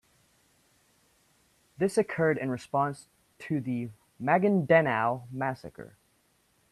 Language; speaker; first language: English; native; English